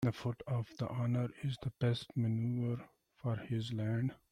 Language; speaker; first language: English; non-native, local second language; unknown